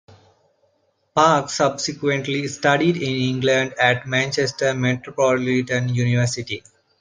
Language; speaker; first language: English; non-native, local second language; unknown